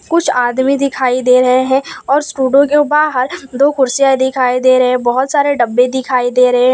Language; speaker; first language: Hindi; non-native, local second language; Gujarati